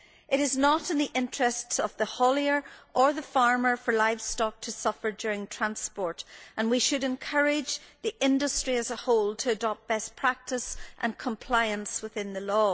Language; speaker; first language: English; native; English